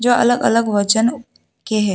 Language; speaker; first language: Hindi; non-native, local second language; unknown